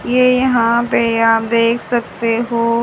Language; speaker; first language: Hindi; native; Hindi